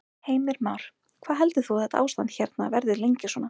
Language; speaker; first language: Icelandic; native; Icelandic